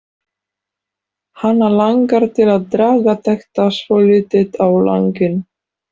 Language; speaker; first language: Icelandic; non-native, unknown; Polish